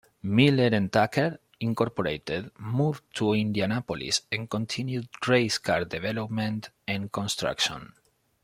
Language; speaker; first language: English; non-native, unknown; Spanish